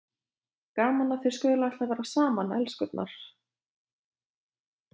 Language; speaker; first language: Icelandic; non-native, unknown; Lithuanian